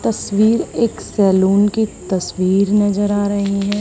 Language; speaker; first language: Hindi; native; Hindi